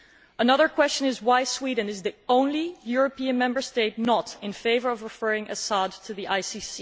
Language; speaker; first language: English; non-native, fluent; Dutch